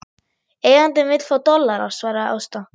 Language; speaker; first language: Icelandic; non-native, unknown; German